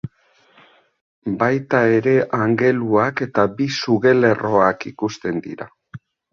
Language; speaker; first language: Basque; native; Basque